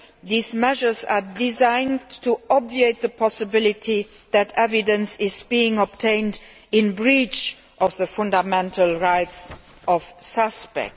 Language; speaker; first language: English; non-native, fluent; Luxembourgish